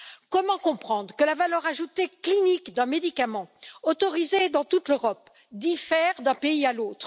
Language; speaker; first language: French; native; French